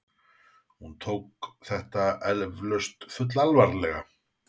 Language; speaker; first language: Icelandic; native; Icelandic